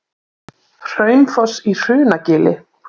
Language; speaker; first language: Icelandic; native; Icelandic